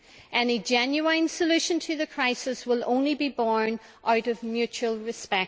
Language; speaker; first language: English; native; English